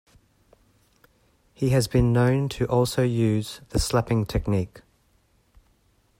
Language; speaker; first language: English; native; English